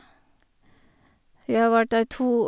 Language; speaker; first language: Norwegian; non-native, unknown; Filipino